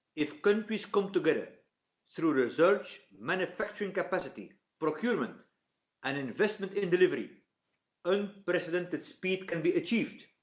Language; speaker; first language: English; non-native, fluent; Dutch